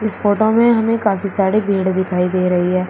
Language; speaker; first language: Hindi; native; Hindi